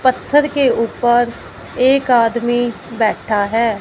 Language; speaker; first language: Hindi; non-native, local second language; Punjabi